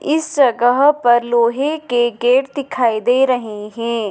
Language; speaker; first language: Hindi; native; Hindi